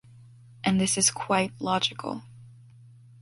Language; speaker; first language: English; native; English